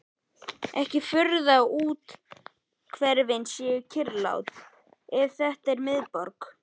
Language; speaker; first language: Icelandic; native; Icelandic